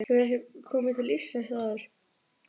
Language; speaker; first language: Icelandic; native; Icelandic